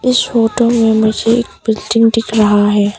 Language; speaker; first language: Hindi; non-native, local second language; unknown